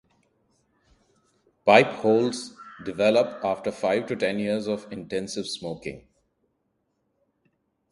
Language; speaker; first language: English; non-native, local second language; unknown